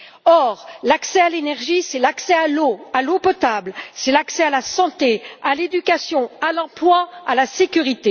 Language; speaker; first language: French; native; French